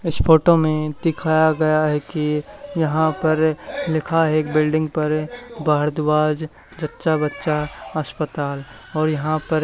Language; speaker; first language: Hindi; native; Hindi